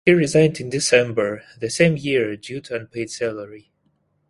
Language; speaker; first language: English; non-native, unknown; Russian